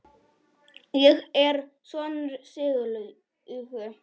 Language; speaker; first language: Icelandic; non-native, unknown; Polish